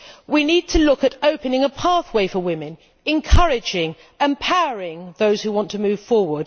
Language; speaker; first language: English; native; English